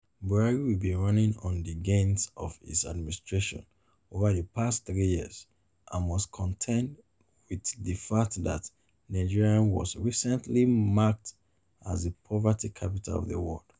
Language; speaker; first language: English; non-native, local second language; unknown